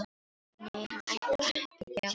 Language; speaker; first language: Icelandic; non-native, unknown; Filipino